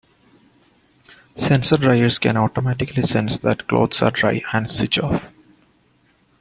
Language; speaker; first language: English; non-native, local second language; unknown